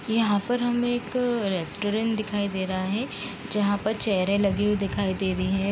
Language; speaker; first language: Hindi; native; Hindi